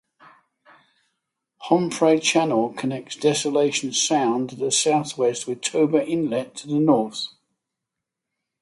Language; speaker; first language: English; native; English